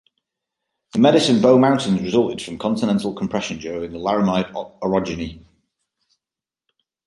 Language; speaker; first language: English; native; English